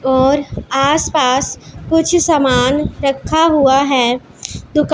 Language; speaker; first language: Hindi; non-native, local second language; Punjabi